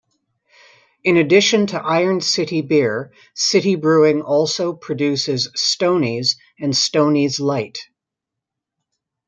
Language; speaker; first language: English; native; English